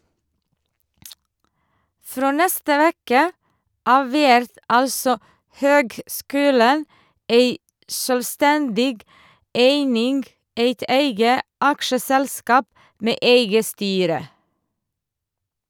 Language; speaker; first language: Norwegian; non-native, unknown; Serbian